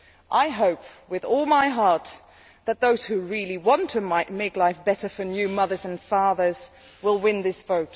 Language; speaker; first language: English; non-native, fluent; Dutch